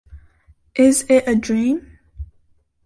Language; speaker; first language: English; native; English